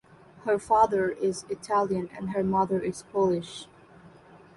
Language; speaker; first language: English; non-native, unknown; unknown